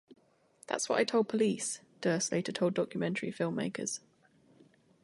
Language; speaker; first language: English; native; English